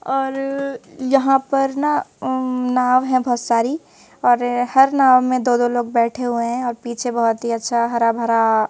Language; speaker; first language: Hindi; native; Hindi